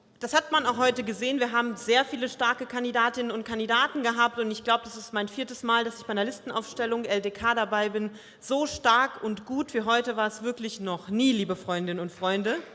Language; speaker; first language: German; early bilingual, other home language; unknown